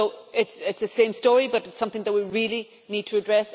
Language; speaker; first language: English; native; English